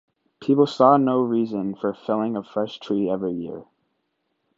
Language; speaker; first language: English; native; English